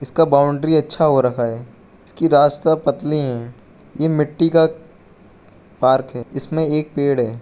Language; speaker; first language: Hindi; non-native, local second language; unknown